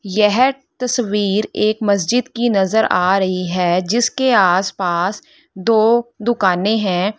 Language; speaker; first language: Hindi; native; Hindi